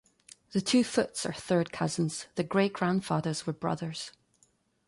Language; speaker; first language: English; non-native, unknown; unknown